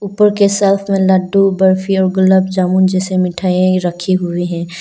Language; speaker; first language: Hindi; non-native, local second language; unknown